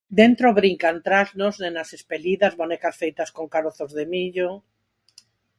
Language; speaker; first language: Galician; non-native, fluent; Spanish